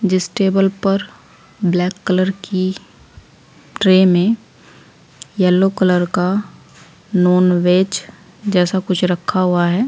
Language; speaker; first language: Hindi; native; Hindi